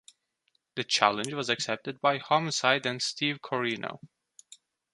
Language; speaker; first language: English; non-native, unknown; Turkish